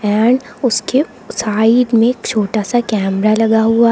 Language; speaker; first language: Hindi; native; Hindi